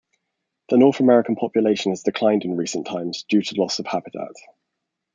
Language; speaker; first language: English; native; English